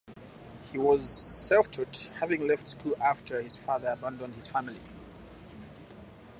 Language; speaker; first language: English; non-native, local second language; Malay